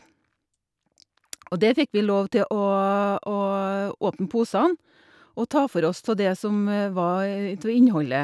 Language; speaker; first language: Norwegian; native; Norwegian